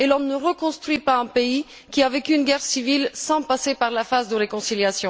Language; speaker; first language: French; non-native, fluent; Bulgarian